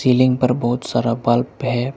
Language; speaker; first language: Hindi; non-native, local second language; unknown